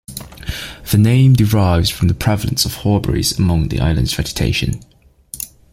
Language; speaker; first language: English; native; English